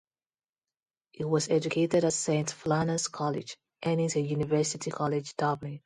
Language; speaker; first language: English; non-native, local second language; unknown